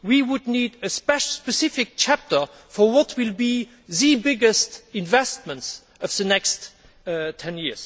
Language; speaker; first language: English; non-native, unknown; German